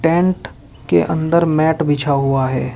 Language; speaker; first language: Hindi; native; Hindi